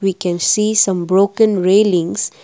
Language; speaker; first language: English; non-native, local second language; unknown